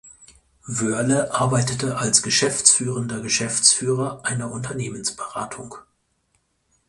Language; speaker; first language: German; native; German